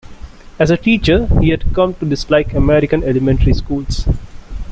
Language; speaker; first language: English; non-native, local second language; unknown